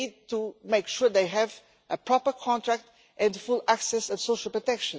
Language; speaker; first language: English; non-native, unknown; Portuguese